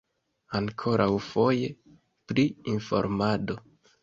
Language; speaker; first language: Esperanto; non-native, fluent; Kinyarwanda